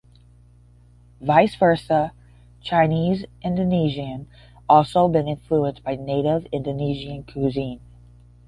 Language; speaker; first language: English; native; English